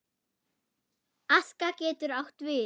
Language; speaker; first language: Icelandic; non-native, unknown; German